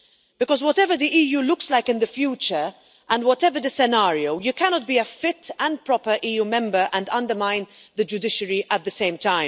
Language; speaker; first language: English; non-native, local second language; Maltese